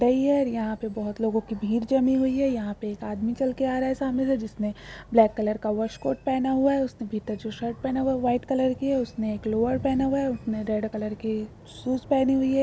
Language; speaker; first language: Hindi; non-native, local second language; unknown